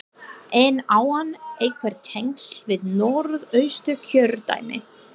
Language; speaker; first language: Icelandic; non-native, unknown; English